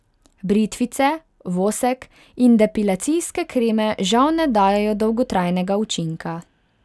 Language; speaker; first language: Slovenian; non-native, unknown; Hungarian